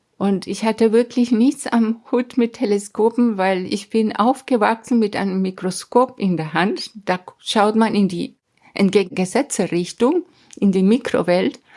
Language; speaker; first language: German; non-native, fluent; Spanish